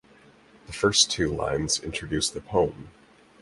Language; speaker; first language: English; native; English